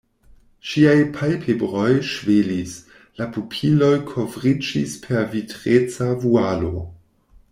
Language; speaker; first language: Esperanto; non-native, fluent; German